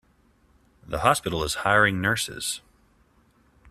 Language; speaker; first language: English; native; English